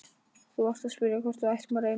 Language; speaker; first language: Icelandic; native; Icelandic